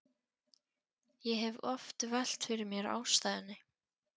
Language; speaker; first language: Icelandic; non-native, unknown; Polish